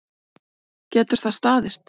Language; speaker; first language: Icelandic; native; Icelandic